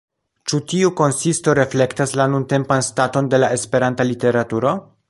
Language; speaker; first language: Esperanto; non-native, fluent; Polish